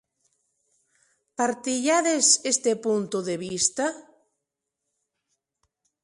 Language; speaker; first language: Galician; non-native, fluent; Spanish